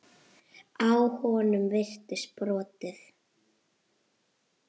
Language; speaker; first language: Icelandic; native; Icelandic